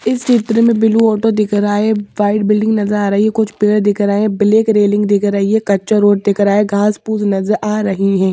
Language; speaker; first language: Hindi; native; Hindi